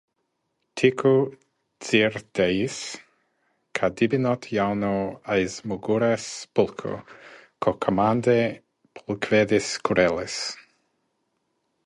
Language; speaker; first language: Latvian; non-native, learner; English